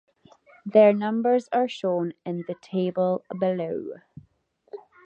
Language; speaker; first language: English; native; English